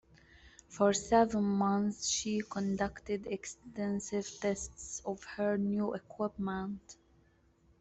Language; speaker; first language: English; native; English